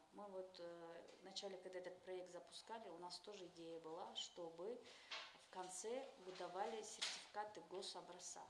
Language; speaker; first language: Russian; non-native, local second language; Kyrgyz